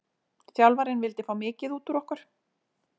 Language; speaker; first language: Icelandic; native; Icelandic